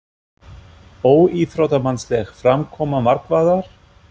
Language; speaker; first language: Icelandic; non-native, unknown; German